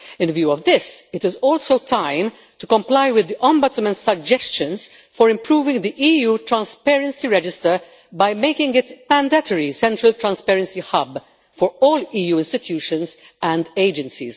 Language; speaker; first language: English; non-native, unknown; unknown